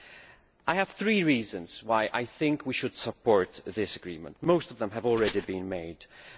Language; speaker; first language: English; non-native, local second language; Maltese